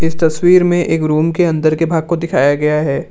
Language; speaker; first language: Hindi; non-native, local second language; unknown